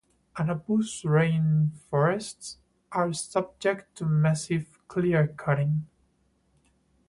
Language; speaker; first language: English; non-native, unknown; Spanish